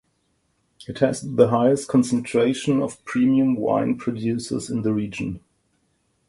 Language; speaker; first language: English; non-native, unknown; German